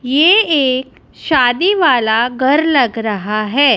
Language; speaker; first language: Hindi; non-native, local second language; Punjabi